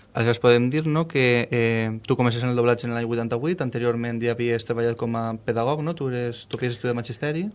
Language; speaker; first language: Catalan; native; Catalan